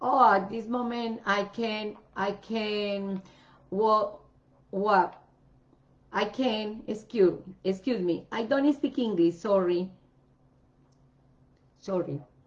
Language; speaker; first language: English; non-native, learner; Spanish